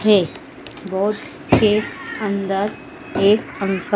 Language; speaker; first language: Hindi; native; Hindi